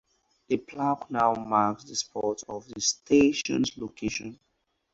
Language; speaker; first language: English; non-native, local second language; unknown